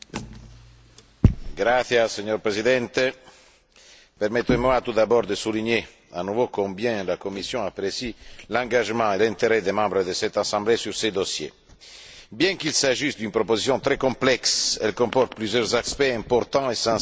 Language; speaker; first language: French; non-native, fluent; Italian